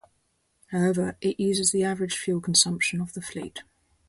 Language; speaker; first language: English; native; English